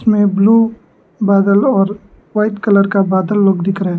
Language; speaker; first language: Hindi; non-native, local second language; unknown